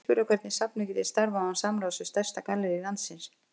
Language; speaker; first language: Icelandic; native; Icelandic